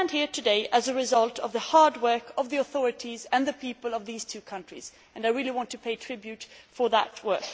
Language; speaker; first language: English; non-native, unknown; Swedish